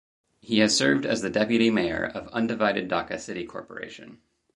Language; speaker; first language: English; native; English